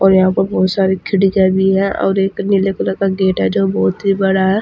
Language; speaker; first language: Hindi; native; Hindi